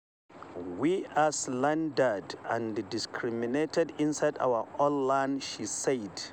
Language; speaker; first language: English; non-native, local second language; Hausa